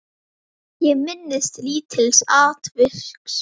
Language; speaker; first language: Icelandic; native; Icelandic